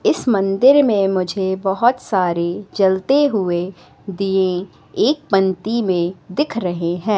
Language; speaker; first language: Hindi; native; Hindi